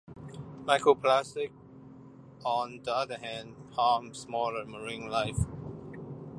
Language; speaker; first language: English; non-native, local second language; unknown